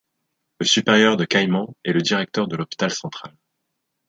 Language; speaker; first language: French; native; French